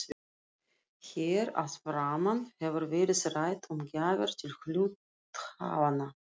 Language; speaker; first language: Icelandic; non-native, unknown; Russian